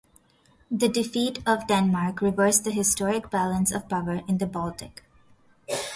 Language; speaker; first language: English; non-native, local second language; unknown